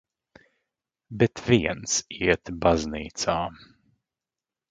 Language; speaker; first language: Latvian; native; Latvian